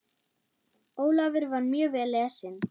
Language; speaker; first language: Icelandic; non-native, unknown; German